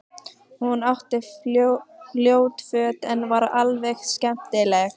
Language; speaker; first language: Icelandic; native; Icelandic